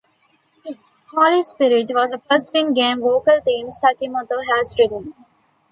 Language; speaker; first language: English; non-native, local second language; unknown